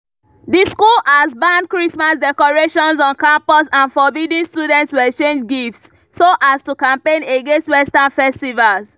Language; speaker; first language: English; non-native, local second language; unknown